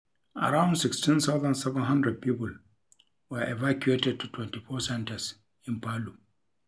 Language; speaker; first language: English; non-native, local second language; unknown